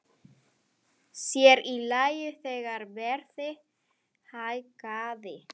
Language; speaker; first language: Icelandic; non-native, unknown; Spanish